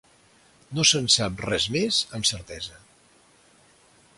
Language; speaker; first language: Catalan; native; Catalan